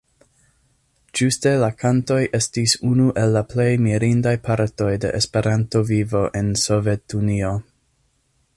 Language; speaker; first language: Esperanto; non-native, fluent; English